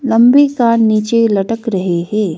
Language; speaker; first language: Hindi; non-native, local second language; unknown